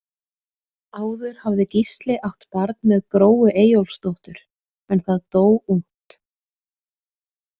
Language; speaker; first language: Icelandic; native; Icelandic